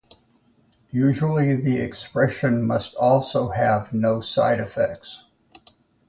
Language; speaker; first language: English; native; English